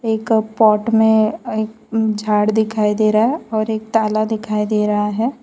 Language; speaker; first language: Hindi; non-native, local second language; Gujarati